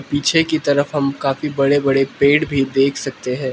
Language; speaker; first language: Hindi; non-native, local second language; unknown